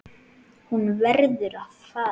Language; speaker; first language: Icelandic; native; Icelandic